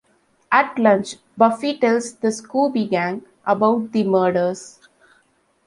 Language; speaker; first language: English; non-native, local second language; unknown